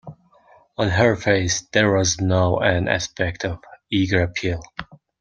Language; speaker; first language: English; non-native, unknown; Mongolian